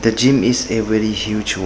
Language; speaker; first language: English; non-native, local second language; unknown